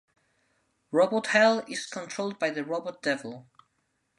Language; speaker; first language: English; non-native, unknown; Spanish